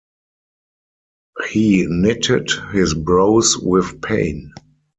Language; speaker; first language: English; non-native, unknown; German